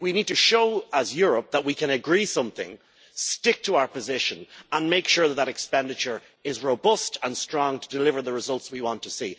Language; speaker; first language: English; native; English